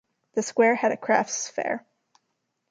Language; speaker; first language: English; native; English